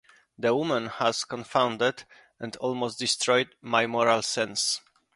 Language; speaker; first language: English; non-native, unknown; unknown